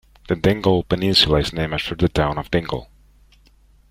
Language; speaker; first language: English; non-native, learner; Spanish